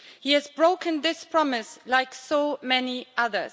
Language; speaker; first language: English; native; English